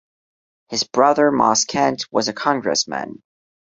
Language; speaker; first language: English; non-native, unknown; Portuguese